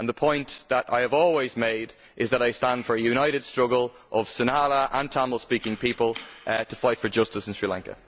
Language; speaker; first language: English; native; English